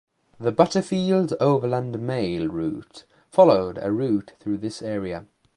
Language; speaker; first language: English; native; English